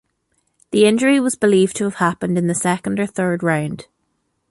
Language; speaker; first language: English; native; English